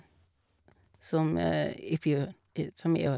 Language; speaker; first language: Norwegian; non-native, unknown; Cebuano